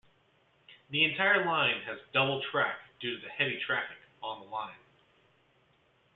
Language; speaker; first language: English; native; English